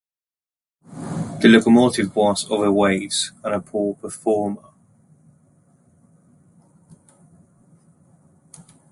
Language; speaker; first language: English; native; English